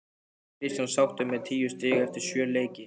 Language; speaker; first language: Icelandic; native; Icelandic